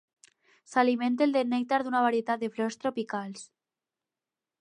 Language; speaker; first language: Catalan; non-native, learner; Spanish